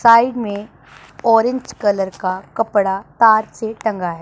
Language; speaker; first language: Hindi; non-native, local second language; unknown